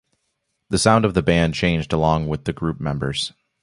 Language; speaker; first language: English; native; English